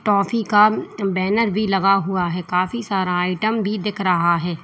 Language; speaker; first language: Hindi; native; Hindi